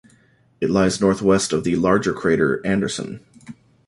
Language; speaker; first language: English; native; English